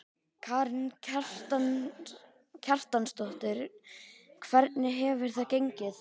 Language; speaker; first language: Icelandic; native; Icelandic